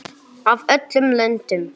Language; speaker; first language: Icelandic; non-native, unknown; English